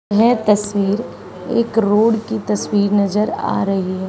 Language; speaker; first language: Hindi; native; Hindi